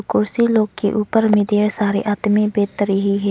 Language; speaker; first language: Hindi; non-native, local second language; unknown